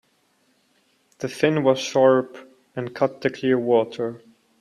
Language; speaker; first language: English; non-native, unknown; German